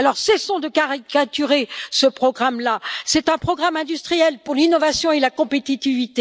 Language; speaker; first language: French; native; French